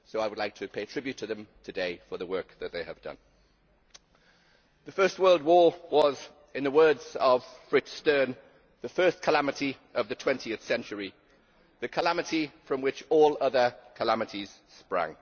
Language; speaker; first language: English; native; English